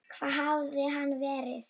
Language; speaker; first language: Icelandic; non-native, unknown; Polish